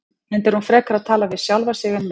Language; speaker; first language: Icelandic; native; Icelandic